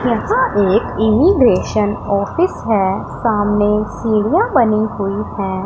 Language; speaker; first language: Hindi; non-native, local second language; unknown